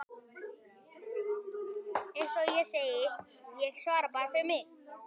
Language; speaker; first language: Icelandic; native; Icelandic